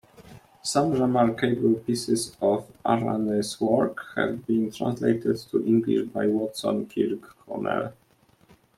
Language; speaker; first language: English; non-native, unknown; Polish